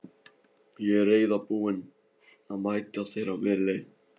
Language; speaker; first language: Icelandic; non-native, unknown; Polish